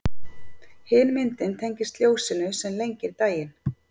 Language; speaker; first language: Icelandic; native; Icelandic